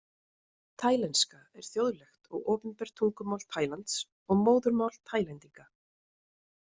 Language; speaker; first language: Icelandic; native; Icelandic